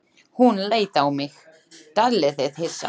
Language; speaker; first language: Icelandic; non-native, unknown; Slovak